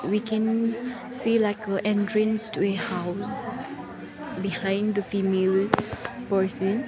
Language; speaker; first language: English; non-native, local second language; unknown